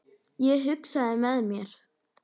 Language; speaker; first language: Icelandic; native; Icelandic